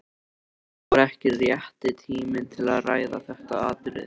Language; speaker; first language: Icelandic; native; Icelandic